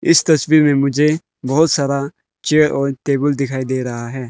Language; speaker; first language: Hindi; non-native, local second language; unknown